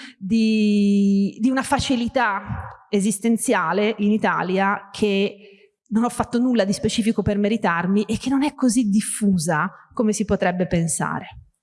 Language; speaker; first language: Italian; early bilingual, other home language; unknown